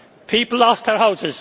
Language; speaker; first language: English; native; English